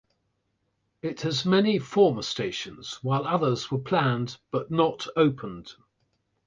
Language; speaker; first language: English; native; English